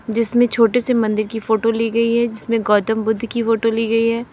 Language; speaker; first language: Hindi; native; Hindi